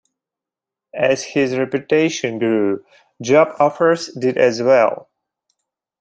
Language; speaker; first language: English; native; English